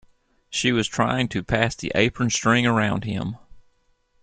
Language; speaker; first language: English; native; English